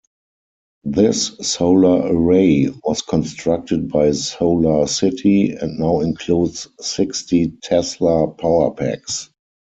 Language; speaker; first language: English; non-native, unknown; German